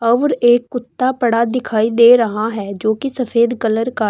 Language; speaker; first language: Hindi; native; Hindi